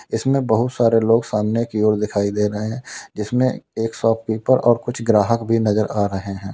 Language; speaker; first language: Hindi; native; Hindi